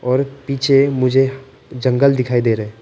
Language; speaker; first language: Hindi; non-native, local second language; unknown